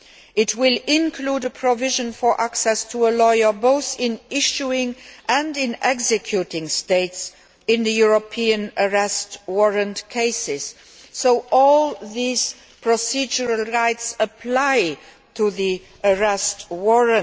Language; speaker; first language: English; non-native, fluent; Luxembourgish